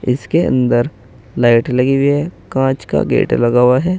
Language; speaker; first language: Hindi; native; Hindi